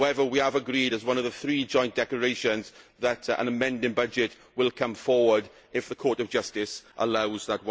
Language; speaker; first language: English; native; English